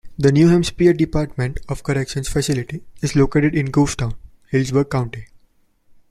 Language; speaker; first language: English; non-native, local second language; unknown